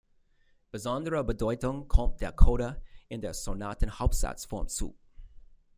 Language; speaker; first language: German; non-native, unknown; English